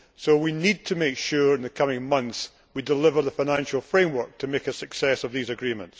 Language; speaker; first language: English; native; English